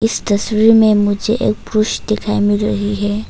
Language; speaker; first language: Hindi; non-native, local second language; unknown